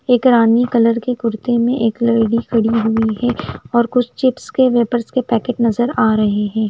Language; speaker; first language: Hindi; non-native, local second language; Punjabi